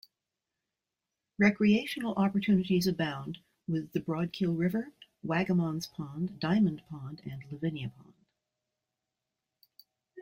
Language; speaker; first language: English; native; English